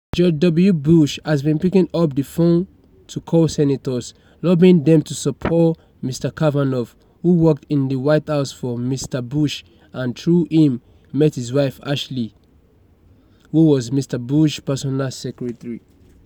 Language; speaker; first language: English; non-native, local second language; Yoruba